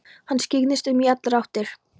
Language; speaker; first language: Icelandic; non-native, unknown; Polish